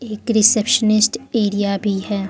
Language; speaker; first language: Hindi; non-native, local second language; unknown